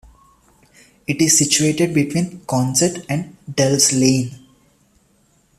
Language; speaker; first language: English; non-native, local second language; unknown